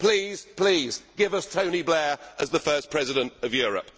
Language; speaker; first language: English; native; English